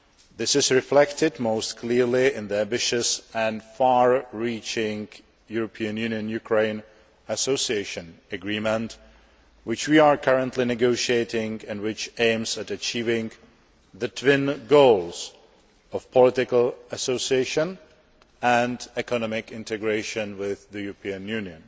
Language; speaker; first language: English; non-native, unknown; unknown